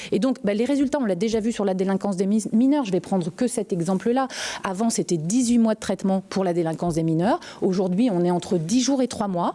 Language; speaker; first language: French; native; French